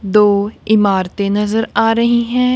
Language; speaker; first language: Hindi; non-native, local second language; Punjabi